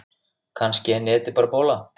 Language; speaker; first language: Icelandic; native; Icelandic